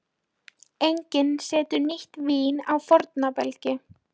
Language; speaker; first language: Icelandic; non-native, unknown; Polish